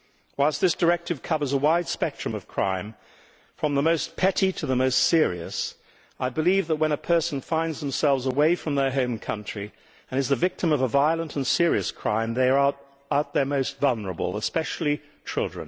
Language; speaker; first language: English; native; English